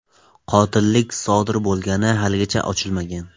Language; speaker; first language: Uzbek; non-native, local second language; Tajik